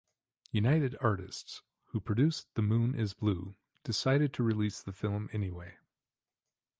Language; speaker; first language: English; native; English